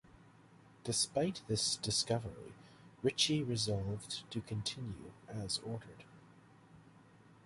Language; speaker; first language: English; native; English